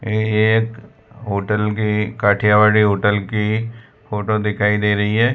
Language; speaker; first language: Hindi; non-native, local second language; Gujarati